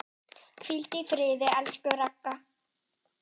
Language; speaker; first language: Icelandic; non-native, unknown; German